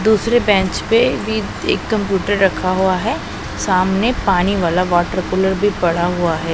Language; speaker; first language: Hindi; non-native, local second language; Punjabi